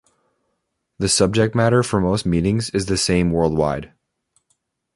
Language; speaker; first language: English; native; English